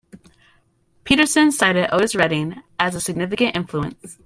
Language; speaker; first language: English; native; English